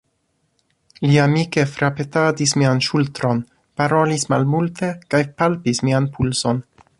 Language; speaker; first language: Esperanto; non-native, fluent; English